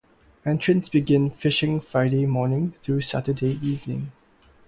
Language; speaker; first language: English; non-native, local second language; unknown